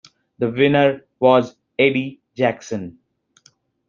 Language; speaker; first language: English; non-native, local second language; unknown